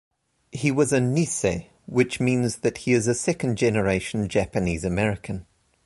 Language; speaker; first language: English; native; English